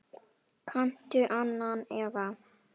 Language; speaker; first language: Icelandic; non-native, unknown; Indonesian